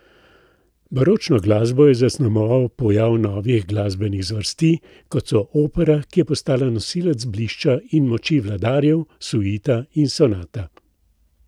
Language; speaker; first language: Slovenian; native; Slovenian